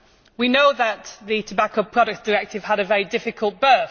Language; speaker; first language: English; native; English